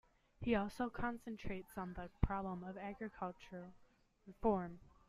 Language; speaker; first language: English; native; English